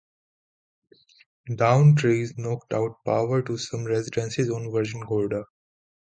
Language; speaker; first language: English; non-native, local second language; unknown